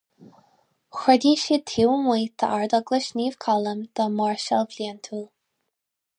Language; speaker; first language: Irish; non-native, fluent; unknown